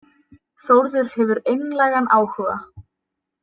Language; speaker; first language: Icelandic; native; Icelandic